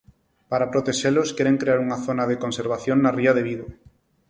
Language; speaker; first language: Galician; non-native, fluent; Spanish